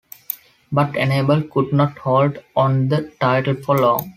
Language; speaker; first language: English; non-native, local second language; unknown